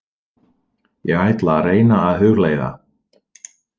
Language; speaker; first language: Icelandic; non-native, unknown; Dutch